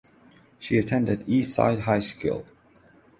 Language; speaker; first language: English; non-native, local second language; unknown